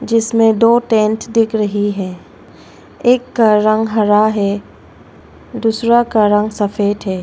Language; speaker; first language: Hindi; non-native, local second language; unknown